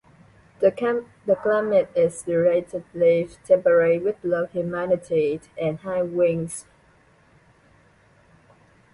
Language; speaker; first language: English; non-native, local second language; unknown